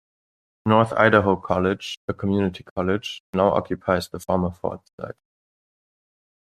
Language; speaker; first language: English; non-native, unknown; German